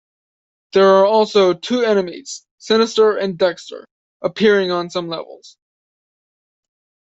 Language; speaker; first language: English; native; English